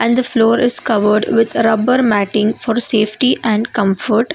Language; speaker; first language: English; non-native, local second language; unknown